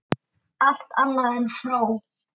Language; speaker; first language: Icelandic; native; Icelandic